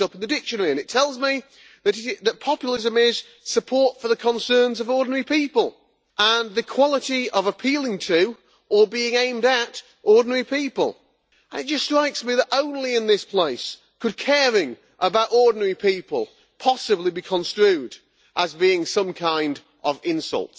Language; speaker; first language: English; native; English